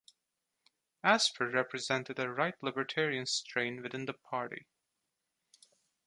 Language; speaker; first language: English; non-native, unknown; Turkish